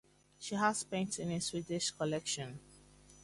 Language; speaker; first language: English; native; English